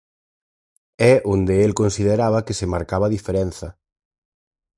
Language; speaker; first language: Galician; native; Galician